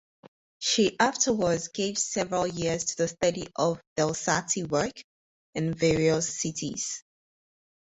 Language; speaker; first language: English; native; English